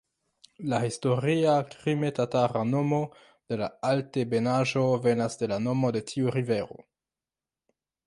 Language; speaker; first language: Esperanto; non-native, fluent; French